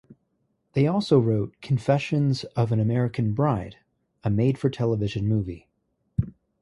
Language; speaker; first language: English; native; English